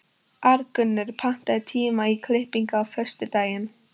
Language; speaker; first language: Icelandic; non-native, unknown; Polish